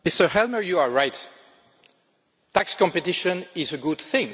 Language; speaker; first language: English; non-native, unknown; French